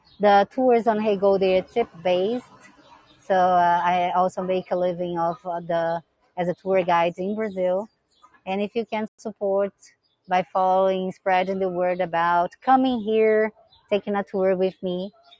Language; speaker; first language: English; non-native, fluent; Portuguese